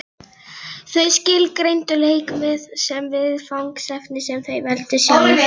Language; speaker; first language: Icelandic; non-native, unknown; Polish